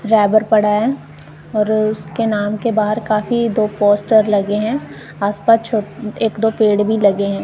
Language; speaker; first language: Hindi; non-native, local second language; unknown